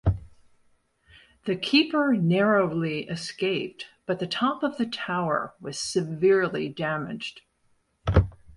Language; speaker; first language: English; native; English